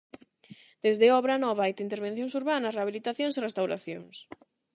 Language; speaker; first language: Galician; non-native, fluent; Spanish